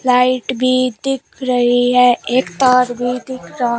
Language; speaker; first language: Hindi; native; Hindi